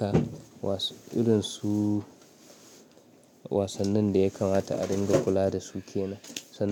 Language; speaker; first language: Hausa; native; Hausa